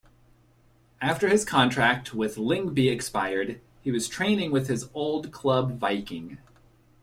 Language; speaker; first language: English; native; English